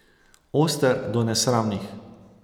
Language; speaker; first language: Slovenian; native; Slovenian